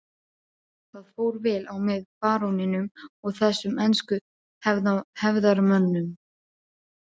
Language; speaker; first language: Icelandic; non-native, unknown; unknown